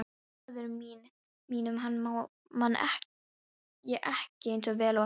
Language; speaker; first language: Icelandic; non-native, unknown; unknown